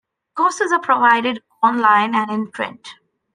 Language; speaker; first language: English; non-native, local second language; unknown